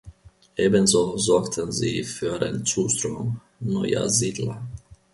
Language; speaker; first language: German; non-native, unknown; Finnish